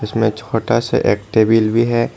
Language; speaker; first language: Hindi; non-native, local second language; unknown